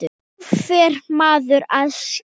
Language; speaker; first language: Icelandic; non-native, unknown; Thai